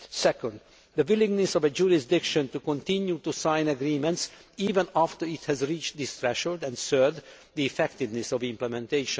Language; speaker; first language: English; non-native, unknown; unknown